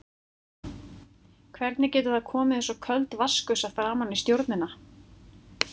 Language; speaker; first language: Icelandic; native; Icelandic